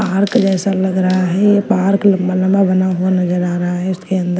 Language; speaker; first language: Hindi; non-native, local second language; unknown